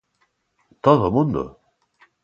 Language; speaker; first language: Galician; non-native, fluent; Spanish